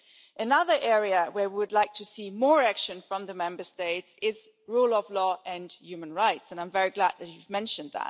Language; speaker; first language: English; non-native, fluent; German